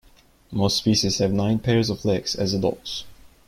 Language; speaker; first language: English; non-native, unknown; Turkish